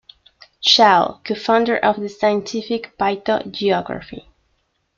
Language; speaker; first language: English; non-native, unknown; Spanish